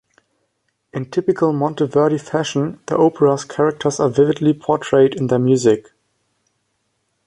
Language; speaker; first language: English; non-native, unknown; German